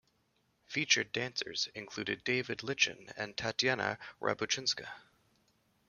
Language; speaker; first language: English; native; English